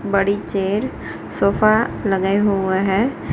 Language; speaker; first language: Hindi; non-native, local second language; Gujarati